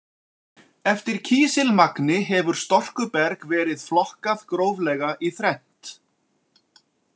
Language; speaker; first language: Icelandic; native; Icelandic